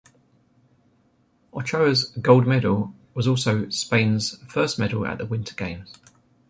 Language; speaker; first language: English; native; English